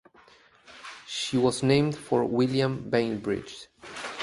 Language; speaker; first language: English; native; English